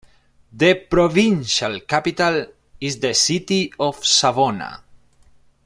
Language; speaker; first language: English; non-native, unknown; Spanish